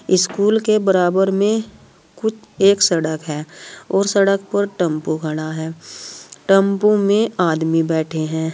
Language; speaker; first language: Hindi; native; Hindi